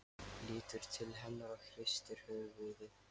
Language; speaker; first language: Icelandic; non-native, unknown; Lithuanian